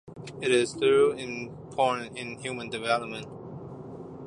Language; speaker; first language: English; non-native, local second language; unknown